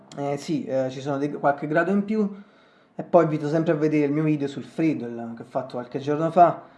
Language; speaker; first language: Italian; native; Italian